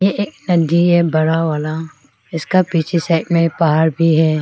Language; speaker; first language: Hindi; non-native, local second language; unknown